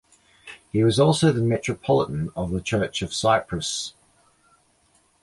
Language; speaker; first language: English; native; English